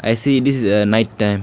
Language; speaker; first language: English; non-native, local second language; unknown